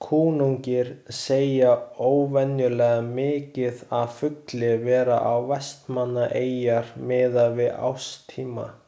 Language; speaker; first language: Icelandic; non-native, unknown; Chinese